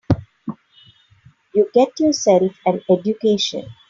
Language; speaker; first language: English; non-native, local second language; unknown